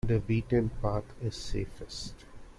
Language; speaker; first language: English; non-native, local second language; Tamil